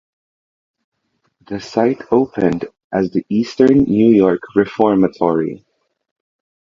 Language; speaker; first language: English; non-native, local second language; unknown